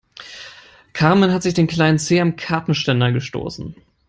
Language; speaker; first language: English; non-native, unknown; German